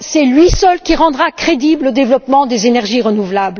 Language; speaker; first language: French; native; French